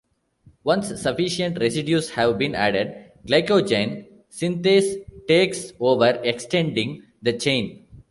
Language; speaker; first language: English; non-native, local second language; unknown